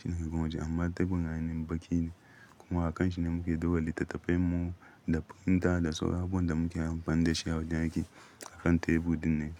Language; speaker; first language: Hausa; non-native, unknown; Yoruba